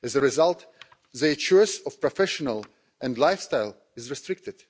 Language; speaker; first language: English; non-native, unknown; Russian